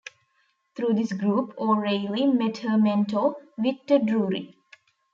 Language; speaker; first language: English; non-native, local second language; Tamil